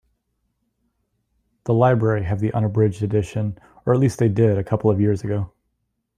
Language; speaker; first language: English; native; English